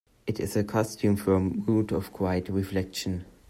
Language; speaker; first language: English; non-native, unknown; German